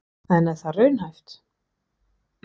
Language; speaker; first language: Icelandic; non-native, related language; Danish